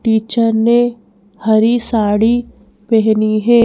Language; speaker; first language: Hindi; native; Hindi